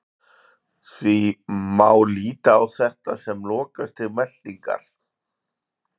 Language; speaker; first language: Icelandic; native; Icelandic